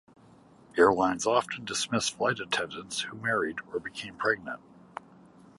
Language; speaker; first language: English; native; English